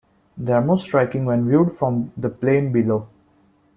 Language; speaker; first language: English; non-native, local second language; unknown